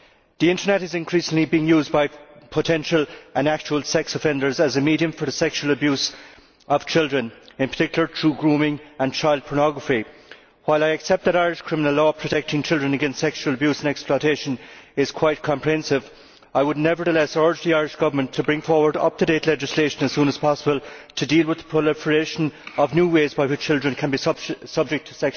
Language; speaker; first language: English; native; English